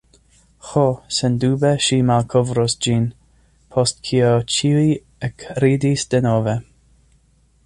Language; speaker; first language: Esperanto; non-native, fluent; English